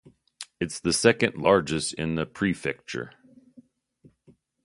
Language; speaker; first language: English; native; English